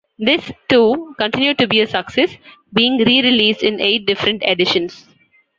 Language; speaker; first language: English; non-native, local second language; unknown